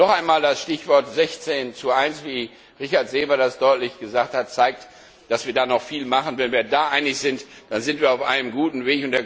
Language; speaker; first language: German; non-native, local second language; Luxembourgish